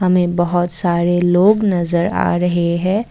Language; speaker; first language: Hindi; non-native, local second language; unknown